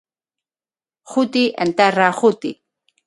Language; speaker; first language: Galician; non-native, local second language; Spanish